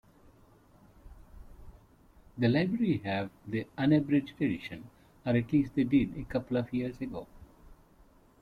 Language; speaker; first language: English; non-native, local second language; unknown